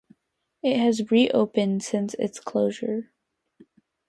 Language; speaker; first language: English; native; English